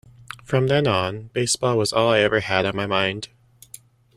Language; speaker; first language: English; native; English